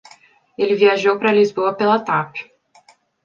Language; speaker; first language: Portuguese; native; Portuguese